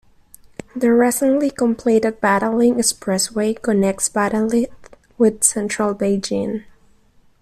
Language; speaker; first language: English; non-native, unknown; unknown